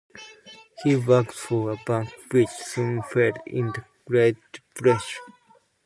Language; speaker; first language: English; non-native, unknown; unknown